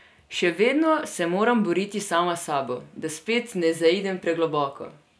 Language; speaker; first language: Slovenian; non-native, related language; Serbian